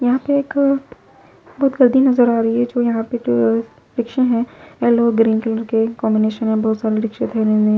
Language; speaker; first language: Hindi; non-native, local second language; Punjabi